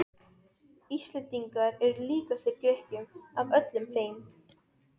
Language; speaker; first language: Icelandic; non-native, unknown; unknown